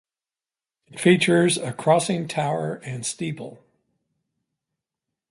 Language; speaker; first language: English; native; English